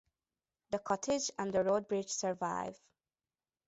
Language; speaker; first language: English; non-native, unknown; Hungarian